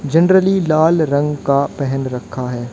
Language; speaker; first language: Hindi; native; Hindi